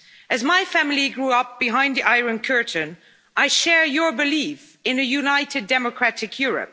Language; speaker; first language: English; non-native, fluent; Dutch